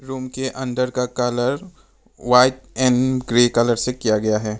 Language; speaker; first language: Hindi; non-native, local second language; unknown